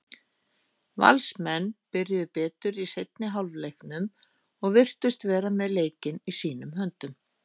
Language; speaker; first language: Icelandic; native; Icelandic